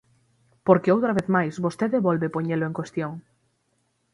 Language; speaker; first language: Galician; native; Galician